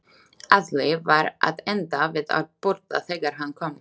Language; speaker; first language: Icelandic; non-native, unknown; Slovak